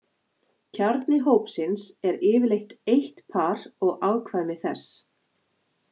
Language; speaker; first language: Icelandic; native; Icelandic